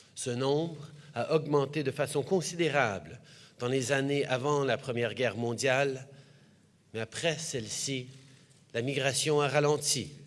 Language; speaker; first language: French; early bilingual, heritage; French